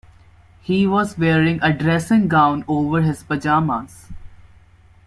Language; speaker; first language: English; non-native, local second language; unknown